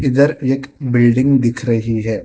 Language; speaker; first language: Hindi; non-native, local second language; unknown